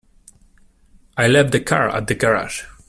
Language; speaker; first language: English; non-native, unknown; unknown